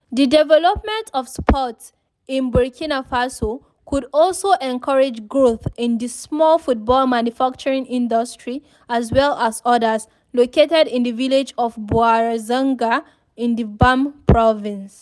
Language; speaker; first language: English; non-native, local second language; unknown